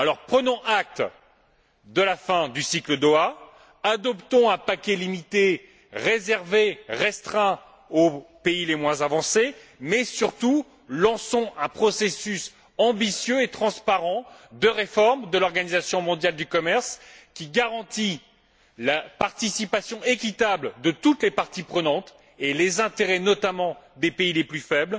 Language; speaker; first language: French; native; French